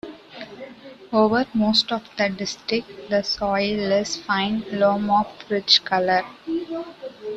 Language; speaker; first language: English; native; English